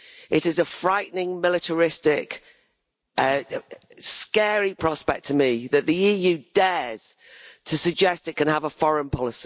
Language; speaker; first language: English; native; English